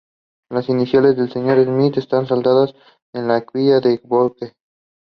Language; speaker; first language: English; non-native, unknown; Spanish